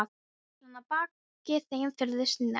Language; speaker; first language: Icelandic; non-native, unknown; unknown